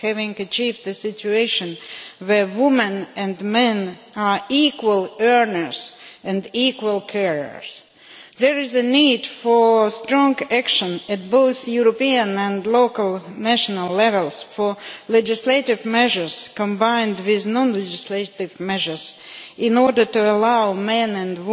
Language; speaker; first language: English; non-native, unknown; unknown